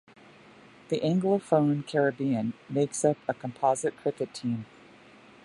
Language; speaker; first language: English; native; English